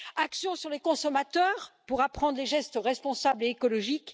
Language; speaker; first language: French; native; French